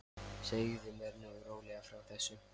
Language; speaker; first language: Icelandic; non-native, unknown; Lithuanian